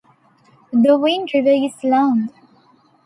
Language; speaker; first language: English; non-native, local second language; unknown